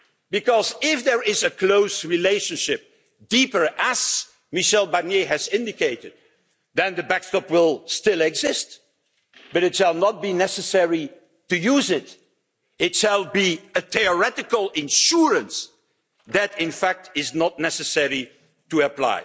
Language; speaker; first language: English; non-native, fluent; Dutch